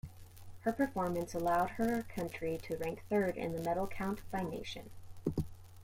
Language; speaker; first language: English; native; English